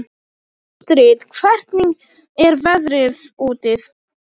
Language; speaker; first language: Icelandic; non-native, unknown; Polish